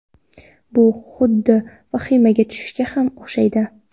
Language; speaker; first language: Uzbek; non-native, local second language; Kara-Kalpak